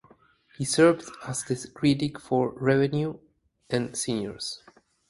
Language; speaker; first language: English; native; English